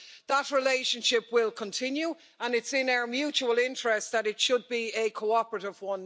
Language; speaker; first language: English; native; English